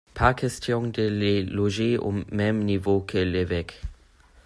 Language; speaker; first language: French; non-native, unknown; German